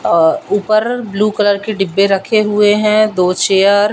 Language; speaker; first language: Hindi; native; Hindi